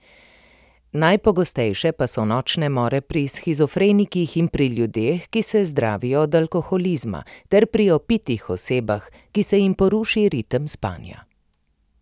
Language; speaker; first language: Slovenian; native; Slovenian